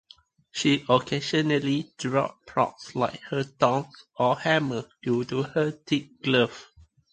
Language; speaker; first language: English; non-native, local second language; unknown